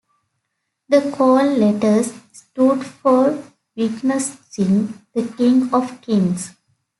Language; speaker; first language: English; native; English